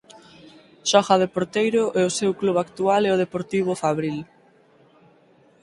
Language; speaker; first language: Galician; native; Galician